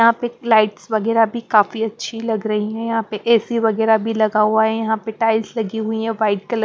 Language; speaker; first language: Hindi; non-native, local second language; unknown